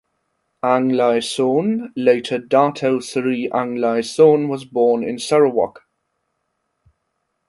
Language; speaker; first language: English; non-native, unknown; German